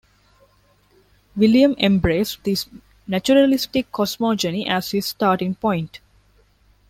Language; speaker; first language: English; non-native, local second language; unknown